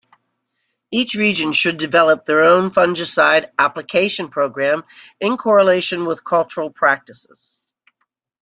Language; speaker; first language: English; native; English